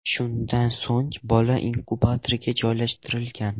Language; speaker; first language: Uzbek; non-native, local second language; Russian